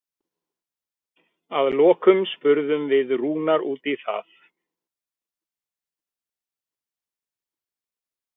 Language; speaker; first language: Icelandic; native; Icelandic